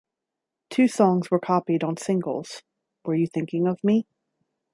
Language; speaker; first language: English; native; English